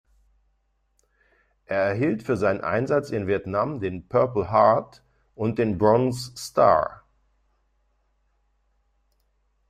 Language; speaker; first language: German; native; German